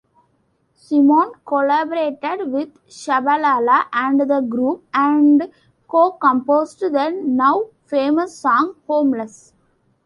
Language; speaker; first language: English; non-native, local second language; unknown